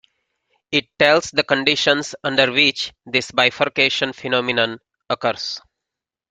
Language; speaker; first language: English; native; English